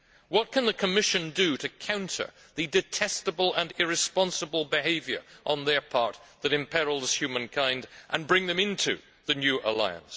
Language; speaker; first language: English; native; English